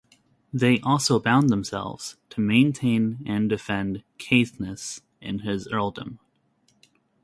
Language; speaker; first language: English; native; English